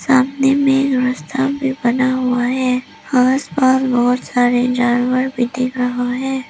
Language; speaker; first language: Hindi; non-native, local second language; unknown